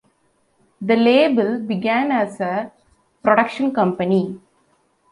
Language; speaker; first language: English; non-native, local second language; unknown